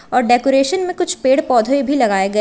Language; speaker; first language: Hindi; native; Hindi